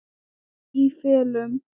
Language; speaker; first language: Icelandic; non-native, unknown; Thai